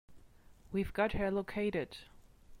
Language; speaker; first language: English; non-native, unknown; German